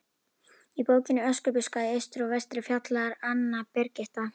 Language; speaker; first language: Icelandic; native; Icelandic